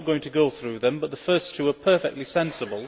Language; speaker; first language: English; native; English